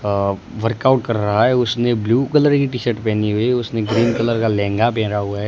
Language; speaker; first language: Hindi; non-native, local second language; Gujarati